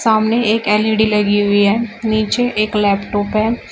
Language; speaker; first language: Hindi; native; Hindi